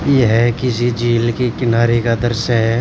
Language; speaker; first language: Hindi; native; Hindi